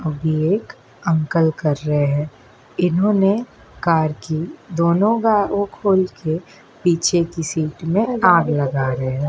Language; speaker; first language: Hindi; native; Hindi